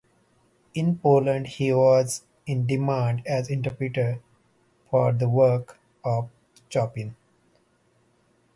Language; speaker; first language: English; non-native, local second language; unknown